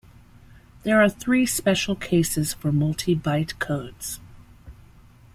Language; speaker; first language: English; native; English